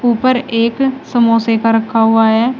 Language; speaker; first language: Hindi; native; Hindi